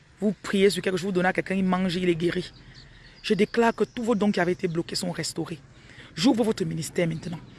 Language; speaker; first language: French; non-native, local second language; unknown